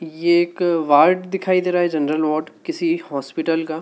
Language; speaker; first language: Hindi; native; Hindi